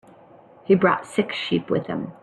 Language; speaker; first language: English; native; English